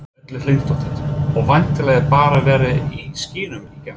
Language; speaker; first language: Icelandic; non-native, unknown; English